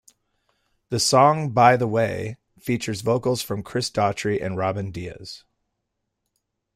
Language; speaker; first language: English; native; English